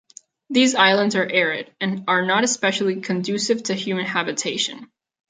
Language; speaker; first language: English; non-native, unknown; Catalan